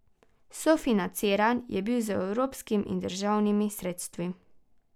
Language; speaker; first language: Slovenian; native; Slovenian